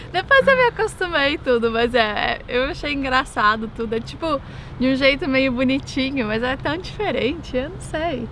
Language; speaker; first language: Portuguese; native; Portuguese